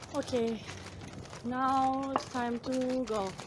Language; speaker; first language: English; non-native, learner; Turkish